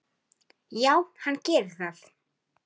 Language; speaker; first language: Icelandic; native; Icelandic